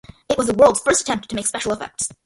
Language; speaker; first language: English; early bilingual, other home language; Malayalam